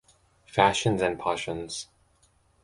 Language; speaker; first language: English; native; English